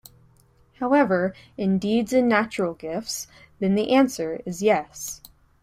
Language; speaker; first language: English; native; English